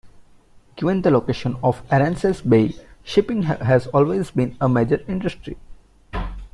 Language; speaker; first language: English; non-native, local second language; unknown